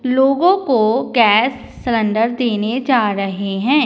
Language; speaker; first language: Hindi; non-native, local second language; Punjabi